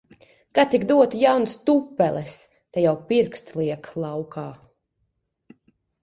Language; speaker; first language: Latvian; early bilingual, heritage; Latvian